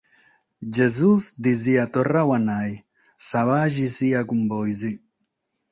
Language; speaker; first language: Sardinian; non-native, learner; Catalan